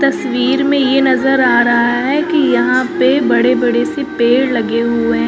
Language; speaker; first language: Hindi; native; Hindi